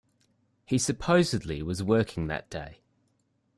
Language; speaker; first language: English; native; English